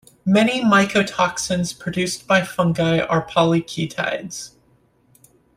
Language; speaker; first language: English; native; English